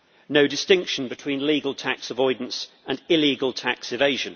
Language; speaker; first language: English; native; English